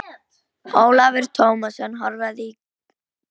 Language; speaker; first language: Icelandic; non-native, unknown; Polish